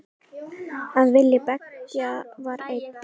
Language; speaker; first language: Icelandic; native; Icelandic